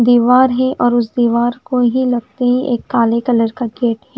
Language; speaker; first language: Hindi; non-native, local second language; Punjabi